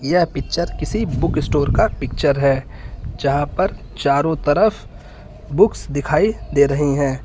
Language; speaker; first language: Hindi; native; Hindi